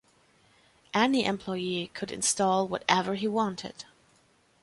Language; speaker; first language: English; non-native, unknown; German